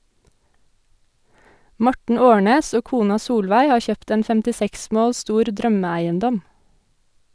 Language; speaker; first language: Norwegian; native; Norwegian